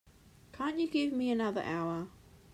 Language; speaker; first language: English; native; English